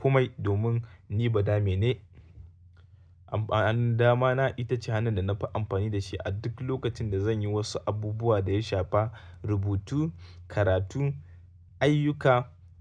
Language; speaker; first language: Hausa; native; Hausa